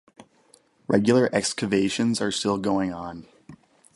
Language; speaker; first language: English; native; English